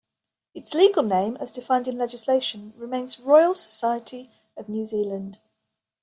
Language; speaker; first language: English; native; English